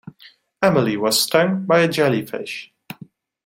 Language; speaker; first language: English; non-native, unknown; Dutch